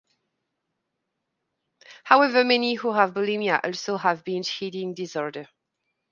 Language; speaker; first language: English; non-native, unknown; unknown